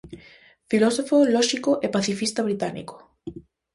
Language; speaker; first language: Galician; native; Galician